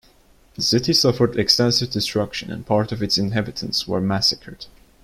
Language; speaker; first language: English; non-native, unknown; Turkish